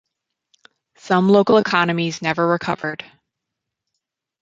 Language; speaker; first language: English; native; English